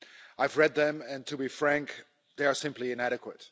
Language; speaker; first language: English; non-native, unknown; Dutch